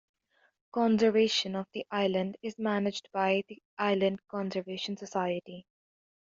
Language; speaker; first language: English; native; English